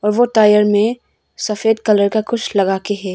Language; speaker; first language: Hindi; early bilingual, other home language; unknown